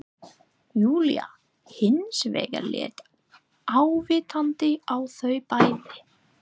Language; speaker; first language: Icelandic; non-native, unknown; English